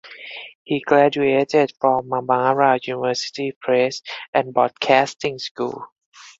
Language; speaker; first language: English; non-native, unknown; Thai